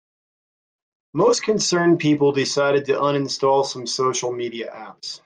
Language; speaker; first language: English; native; English